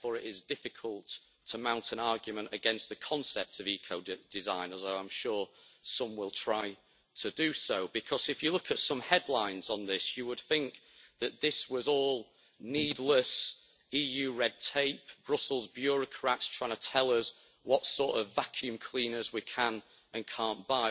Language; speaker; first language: English; native; English